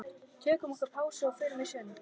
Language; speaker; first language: Icelandic; native; Icelandic